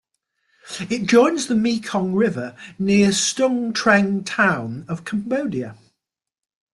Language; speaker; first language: English; native; English